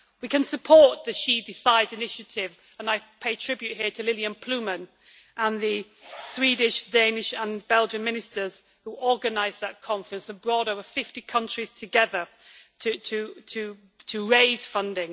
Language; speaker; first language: English; native; English